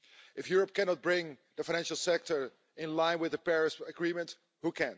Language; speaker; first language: English; non-native, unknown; Dutch